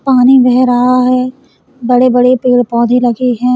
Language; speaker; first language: Hindi; native; Hindi